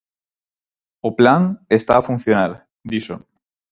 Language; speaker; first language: Galician; non-native, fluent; Spanish